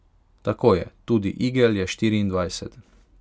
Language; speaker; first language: Slovenian; non-native, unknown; Hungarian